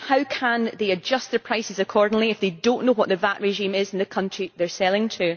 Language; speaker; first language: English; native; English